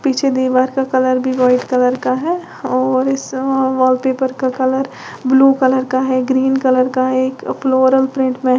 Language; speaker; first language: Hindi; native; Hindi